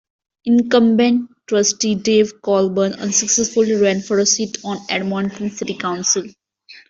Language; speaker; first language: English; non-native, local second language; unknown